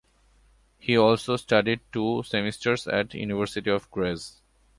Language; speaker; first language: English; non-native, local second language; Bangla